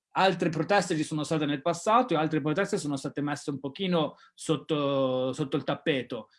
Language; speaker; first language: Italian; native; Italian